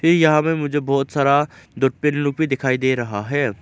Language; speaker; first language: Hindi; non-native, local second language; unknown